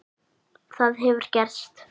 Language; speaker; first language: Icelandic; native; Icelandic